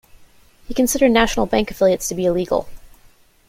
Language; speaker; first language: English; native; English